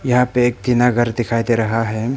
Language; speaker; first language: Hindi; non-native, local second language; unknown